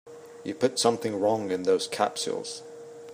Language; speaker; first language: English; native; English